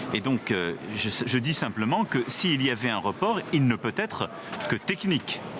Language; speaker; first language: French; native; French